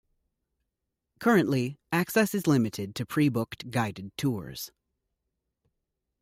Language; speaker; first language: English; native; English